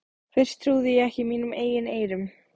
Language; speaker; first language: Icelandic; native; Icelandic